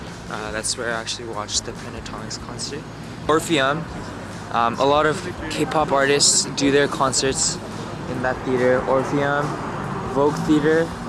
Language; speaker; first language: English; early bilingual, other home language; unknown